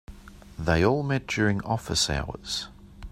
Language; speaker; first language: English; native; English